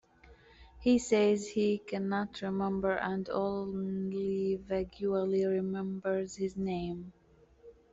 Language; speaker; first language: English; native; English